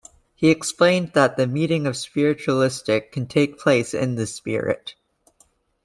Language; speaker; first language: English; native; English